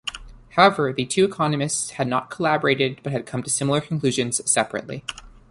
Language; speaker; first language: English; native; English